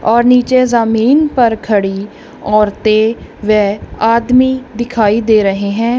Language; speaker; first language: Hindi; non-native, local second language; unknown